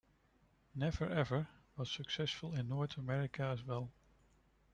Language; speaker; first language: English; non-native, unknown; Dutch